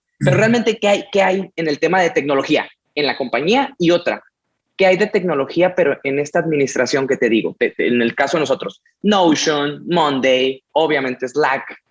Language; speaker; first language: Spanish; native; Spanish